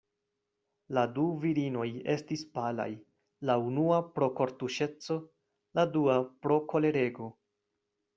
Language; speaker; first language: Esperanto; non-native, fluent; Spanish